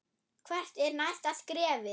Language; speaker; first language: Icelandic; non-native, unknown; German